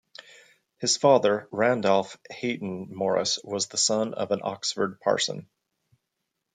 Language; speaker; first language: English; native; English